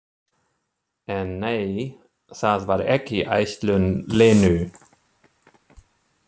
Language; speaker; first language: Icelandic; non-native, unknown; German